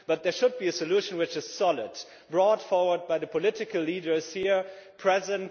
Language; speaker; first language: English; non-native, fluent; German